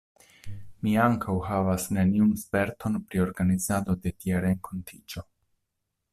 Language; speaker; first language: Esperanto; non-native, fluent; Italian